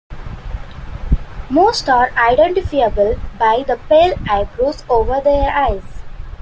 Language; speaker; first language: English; non-native, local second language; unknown